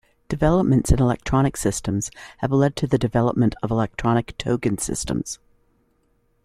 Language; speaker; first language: English; native; English